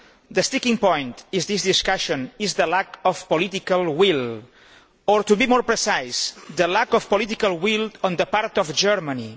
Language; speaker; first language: English; non-native, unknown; Catalan